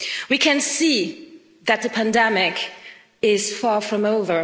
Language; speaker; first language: English; non-native, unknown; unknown